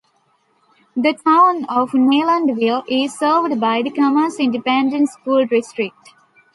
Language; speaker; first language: English; non-native, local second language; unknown